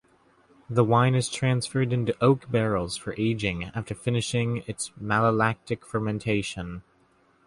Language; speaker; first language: English; native; English